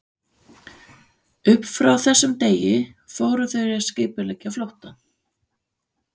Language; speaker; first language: Icelandic; non-native, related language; Danish